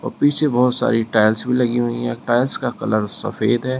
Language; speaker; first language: Hindi; native; Hindi